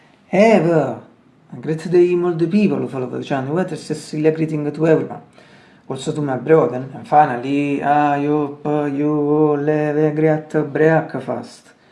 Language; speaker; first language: English; non-native, learner; Italian